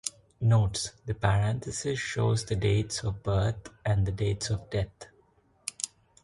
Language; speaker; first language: English; non-native, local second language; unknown